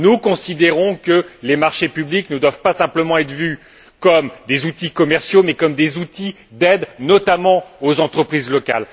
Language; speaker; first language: French; native; French